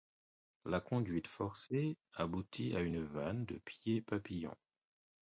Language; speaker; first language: French; non-native, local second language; Haitian Creole